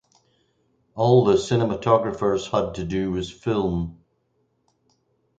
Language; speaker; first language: English; native; English